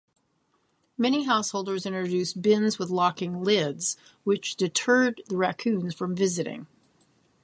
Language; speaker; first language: English; native; English